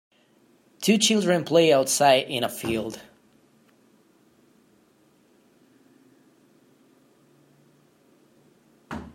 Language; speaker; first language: English; native; English